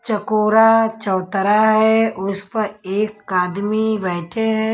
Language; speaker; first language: Hindi; non-native, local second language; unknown